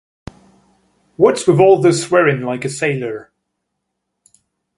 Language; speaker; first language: English; non-native, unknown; French